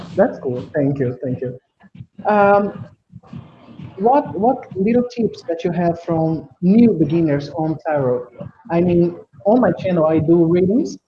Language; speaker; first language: English; non-native, fluent; Portuguese